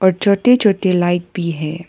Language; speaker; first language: Hindi; non-native, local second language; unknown